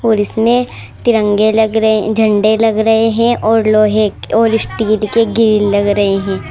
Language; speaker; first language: Hindi; native; Hindi